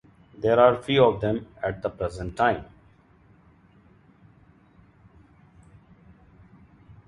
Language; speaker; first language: English; non-native, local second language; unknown